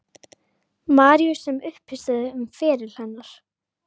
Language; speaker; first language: Icelandic; native; Icelandic